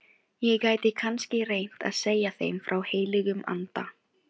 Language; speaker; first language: Icelandic; non-native, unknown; Filipino